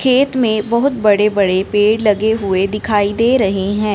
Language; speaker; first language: Hindi; non-native, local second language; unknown